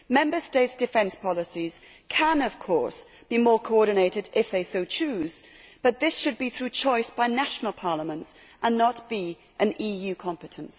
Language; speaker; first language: English; native; English